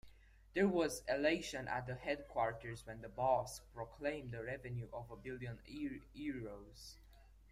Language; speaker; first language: English; native; English